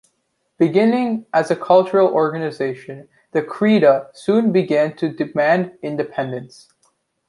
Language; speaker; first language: English; native; English